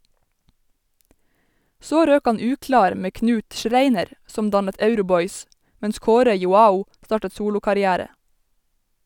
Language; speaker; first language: Norwegian; native; Norwegian